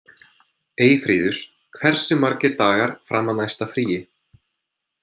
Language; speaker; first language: Icelandic; non-native, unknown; English